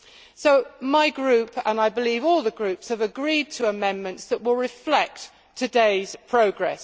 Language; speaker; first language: English; native; English